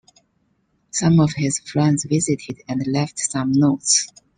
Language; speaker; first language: English; non-native, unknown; Chinese